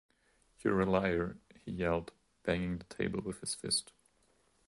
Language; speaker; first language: English; non-native, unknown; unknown